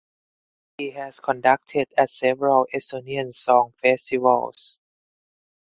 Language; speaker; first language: English; non-native, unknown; Thai